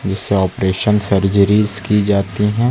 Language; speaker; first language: Hindi; native; Hindi